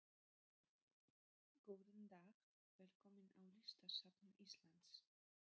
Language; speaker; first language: Icelandic; non-native, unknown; Polish